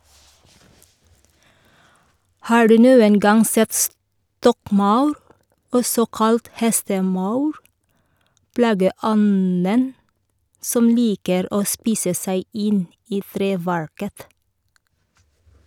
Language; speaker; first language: Norwegian; non-native, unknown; Filipino